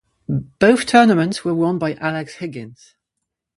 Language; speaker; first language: English; non-native, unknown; French